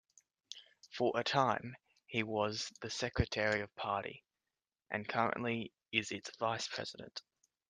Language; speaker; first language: English; native; English